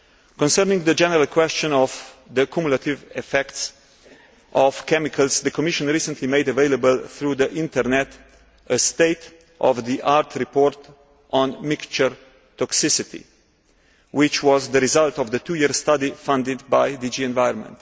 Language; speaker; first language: English; non-native, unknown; Slovenian